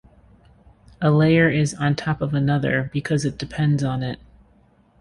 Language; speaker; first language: English; native; English